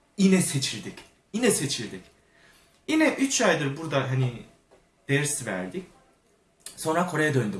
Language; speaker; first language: Turkish; non-native, fluent; Korean